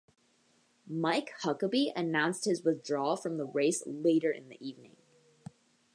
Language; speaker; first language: English; native; English